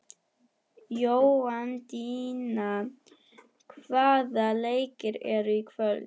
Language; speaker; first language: Icelandic; non-native, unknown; German